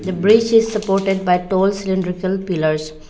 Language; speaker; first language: English; non-native, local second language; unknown